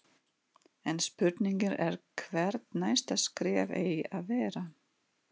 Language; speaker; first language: Icelandic; non-native, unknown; Russian